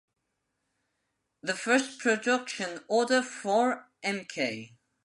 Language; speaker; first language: English; non-native, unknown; Spanish